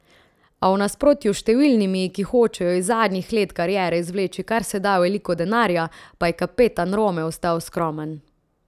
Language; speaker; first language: Slovenian; native; Slovenian